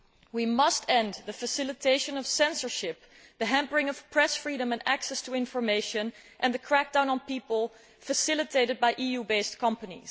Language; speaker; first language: English; non-native, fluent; Dutch